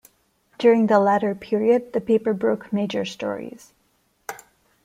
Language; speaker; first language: English; non-native, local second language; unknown